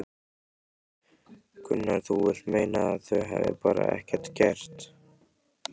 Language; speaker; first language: Icelandic; native; Icelandic